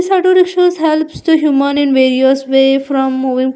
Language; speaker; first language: English; non-native, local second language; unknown